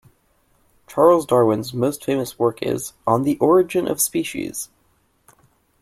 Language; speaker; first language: English; native; English